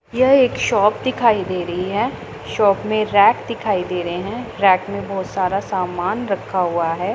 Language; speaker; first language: Hindi; non-native, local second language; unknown